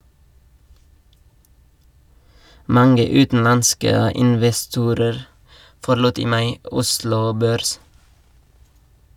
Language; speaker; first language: Norwegian; non-native, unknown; Nepali